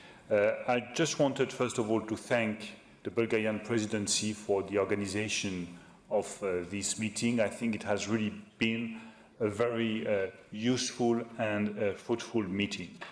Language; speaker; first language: English; non-native, fluent; French